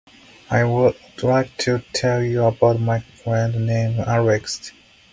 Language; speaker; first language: English; non-native, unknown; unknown